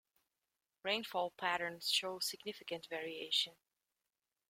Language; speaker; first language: English; native; English